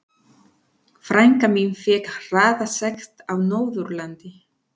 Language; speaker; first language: Icelandic; non-native, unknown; Spanish